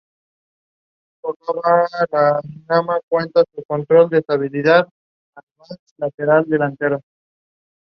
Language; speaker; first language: English; non-native, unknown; Spanish